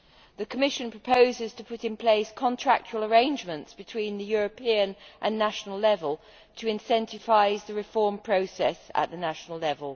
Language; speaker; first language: English; native; English